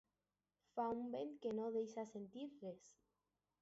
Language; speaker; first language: Catalan; non-native, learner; Spanish